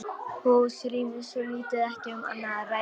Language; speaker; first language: Icelandic; non-native, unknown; Polish